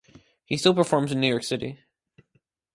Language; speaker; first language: English; native; English